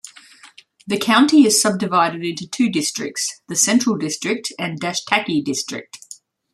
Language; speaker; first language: English; native; English